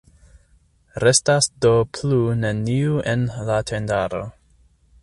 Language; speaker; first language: Esperanto; non-native, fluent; English